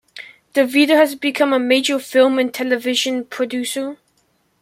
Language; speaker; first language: English; native; English